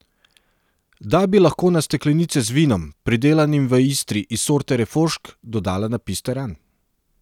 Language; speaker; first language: Slovenian; non-native, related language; Serbian